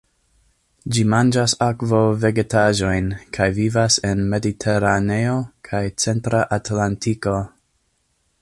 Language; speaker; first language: Esperanto; non-native, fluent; English